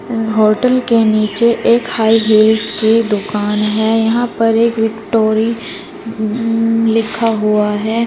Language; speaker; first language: Hindi; native; Hindi